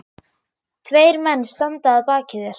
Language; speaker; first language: Icelandic; non-native, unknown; German